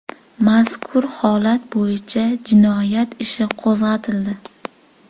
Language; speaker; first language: Uzbek; native; Uzbek